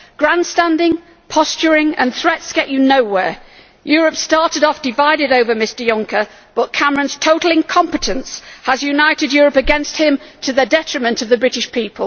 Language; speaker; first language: English; native; English